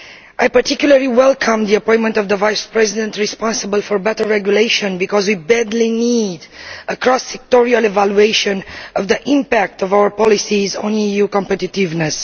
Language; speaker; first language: English; non-native, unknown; Romanian